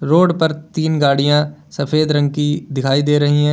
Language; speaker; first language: Hindi; native; Hindi